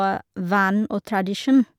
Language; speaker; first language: Norwegian; non-native, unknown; Vietnamese